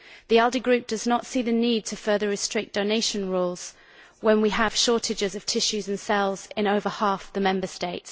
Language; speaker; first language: English; native; English